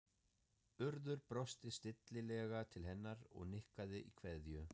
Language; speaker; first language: Icelandic; non-native, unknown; German